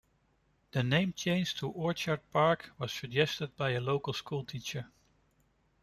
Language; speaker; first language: English; non-native, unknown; Dutch